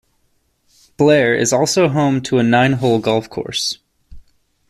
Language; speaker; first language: English; native; English